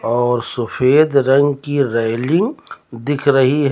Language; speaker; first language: Hindi; native; Hindi